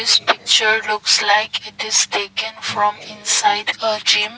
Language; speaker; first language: English; non-native, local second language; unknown